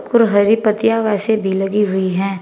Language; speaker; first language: Hindi; native; Hindi